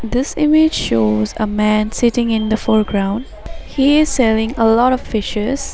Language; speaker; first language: English; non-native, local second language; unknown